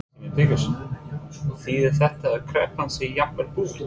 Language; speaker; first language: Icelandic; non-native, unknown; English